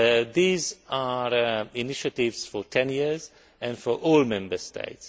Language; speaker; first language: English; non-native, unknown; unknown